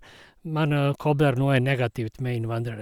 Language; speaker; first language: Norwegian; non-native, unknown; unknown